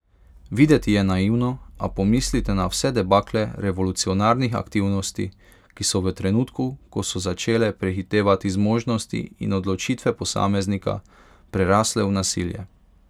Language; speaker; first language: Slovenian; non-native, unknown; Hungarian